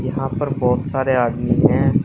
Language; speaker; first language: Hindi; native; Hindi